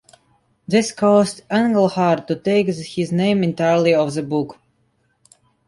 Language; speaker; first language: English; non-native, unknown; Russian